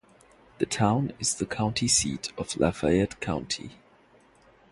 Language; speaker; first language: English; non-native, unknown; Bangla